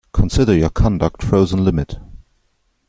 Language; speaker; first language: English; non-native, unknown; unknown